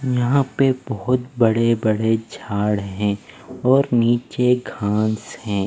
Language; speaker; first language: Hindi; non-native, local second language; Punjabi